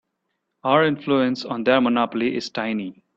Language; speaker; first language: English; non-native, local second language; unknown